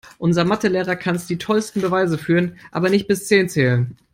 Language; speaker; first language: English; non-native, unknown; German